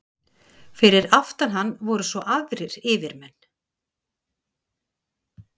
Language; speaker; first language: Icelandic; native; Icelandic